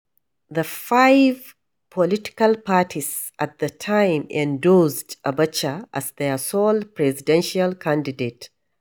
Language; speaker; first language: English; non-native, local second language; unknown